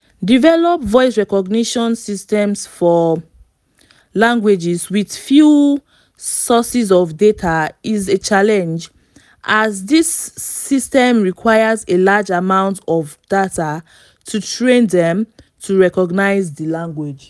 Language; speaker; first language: English; non-native, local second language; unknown